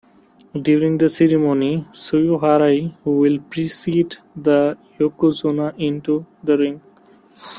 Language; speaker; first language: English; non-native, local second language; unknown